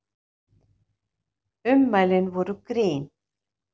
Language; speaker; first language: Icelandic; native; Icelandic